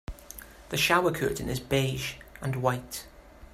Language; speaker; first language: English; native; English